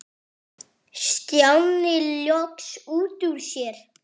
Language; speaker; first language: Icelandic; non-native, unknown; French